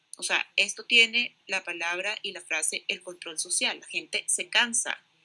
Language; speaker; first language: Spanish; native; Spanish